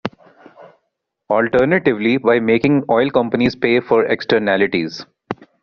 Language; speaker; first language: English; non-native, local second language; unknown